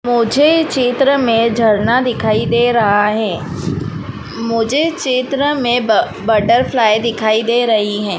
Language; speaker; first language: Hindi; native; Hindi